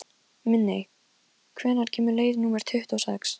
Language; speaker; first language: Icelandic; non-native, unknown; Polish